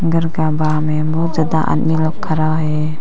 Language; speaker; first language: Hindi; non-native, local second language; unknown